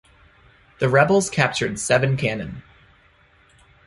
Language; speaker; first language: English; native; English